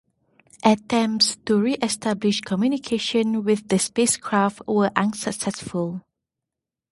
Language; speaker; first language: English; non-native, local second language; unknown